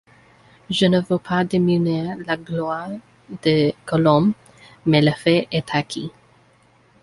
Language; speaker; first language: French; non-native, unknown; English